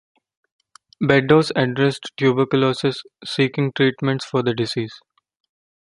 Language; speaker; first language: English; non-native, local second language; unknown